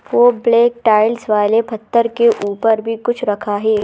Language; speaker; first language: Hindi; native; Hindi